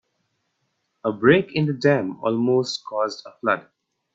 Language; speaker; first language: English; non-native, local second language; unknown